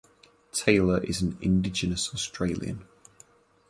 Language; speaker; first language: English; native; English